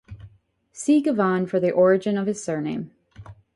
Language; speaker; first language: English; native; English